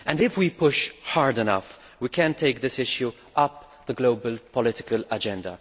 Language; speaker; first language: English; non-native, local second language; Maltese